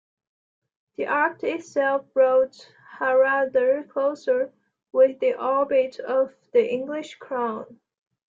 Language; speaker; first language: English; non-native, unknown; Chinese